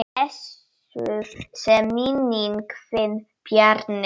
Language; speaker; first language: Icelandic; non-native, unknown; Polish